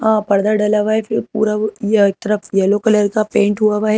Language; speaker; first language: Hindi; native; Hindi